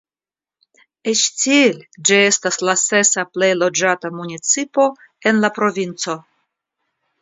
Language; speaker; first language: Esperanto; non-native, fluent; Russian